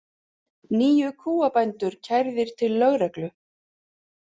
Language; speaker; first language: Icelandic; native; Icelandic